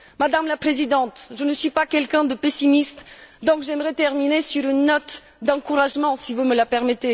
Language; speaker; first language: French; non-native, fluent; Bulgarian